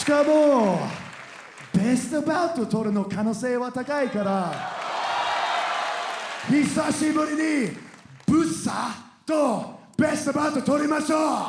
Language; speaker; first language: Japanese; non-native, fluent; English